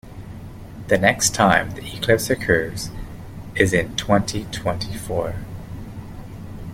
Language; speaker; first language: English; native; English